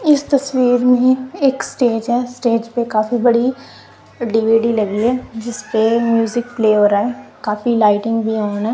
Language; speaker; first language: Hindi; non-native, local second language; Punjabi